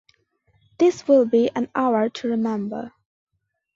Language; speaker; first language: English; non-native, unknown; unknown